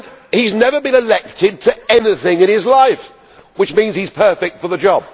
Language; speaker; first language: English; native; English